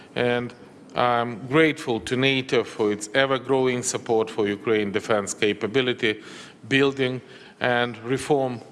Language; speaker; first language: English; non-native, fluent; Ukrainian